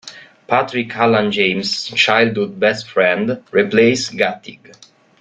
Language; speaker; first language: English; non-native, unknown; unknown